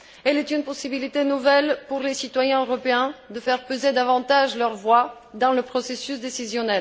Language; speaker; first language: French; non-native, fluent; Bulgarian